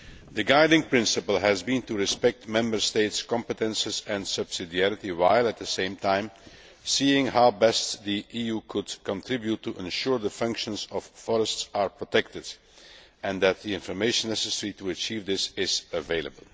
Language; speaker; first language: English; non-native, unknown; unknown